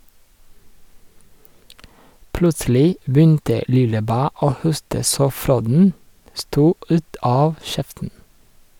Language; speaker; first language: Norwegian; non-native, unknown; Rundi